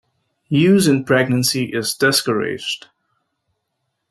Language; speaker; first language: English; native; English